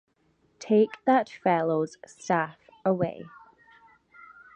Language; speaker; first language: English; native; English